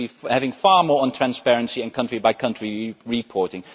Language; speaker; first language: English; non-native, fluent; Dutch